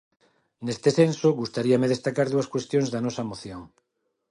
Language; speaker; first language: Galician; non-native, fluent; Spanish